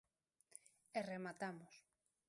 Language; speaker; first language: Galician; non-native, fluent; Spanish